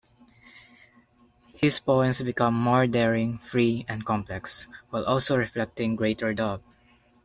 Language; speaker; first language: English; non-native, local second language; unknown